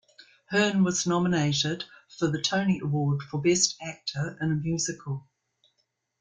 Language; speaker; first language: English; native; English